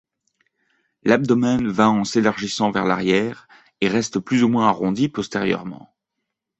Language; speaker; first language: French; native; French